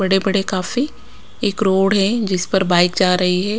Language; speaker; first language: Hindi; non-native, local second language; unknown